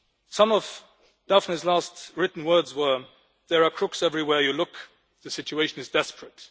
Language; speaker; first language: English; non-native, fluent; Luxembourgish